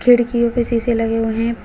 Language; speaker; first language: Hindi; native; Hindi